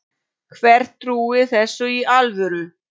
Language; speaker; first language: Icelandic; non-native, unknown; Polish